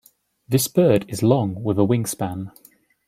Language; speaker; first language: English; native; English